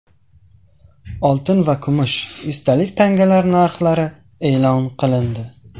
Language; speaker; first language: Uzbek; non-native, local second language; Tajik